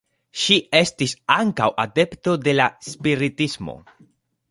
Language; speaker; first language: Esperanto; non-native, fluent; Spanish